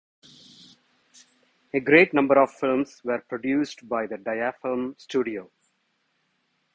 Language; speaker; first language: English; non-native, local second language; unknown